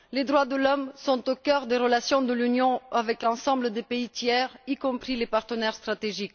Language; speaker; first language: French; non-native, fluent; Bulgarian